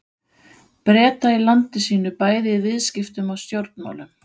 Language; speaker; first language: Icelandic; non-native, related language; Danish